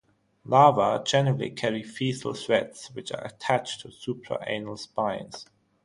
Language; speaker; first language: English; non-native, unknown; German